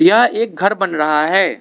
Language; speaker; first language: Hindi; non-native, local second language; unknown